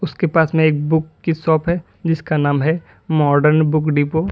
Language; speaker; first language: Hindi; native; Hindi